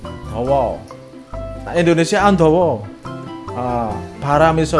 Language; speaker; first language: Korean; non-native, learner; Indonesian